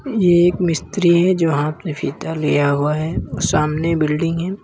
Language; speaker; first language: Hindi; native; Hindi